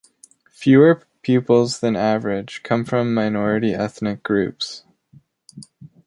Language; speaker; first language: English; native; English